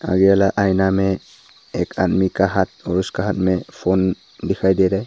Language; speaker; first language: Hindi; early bilingual, other home language; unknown